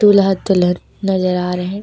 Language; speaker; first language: Hindi; native; Hindi